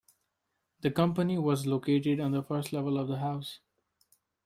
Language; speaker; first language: English; non-native, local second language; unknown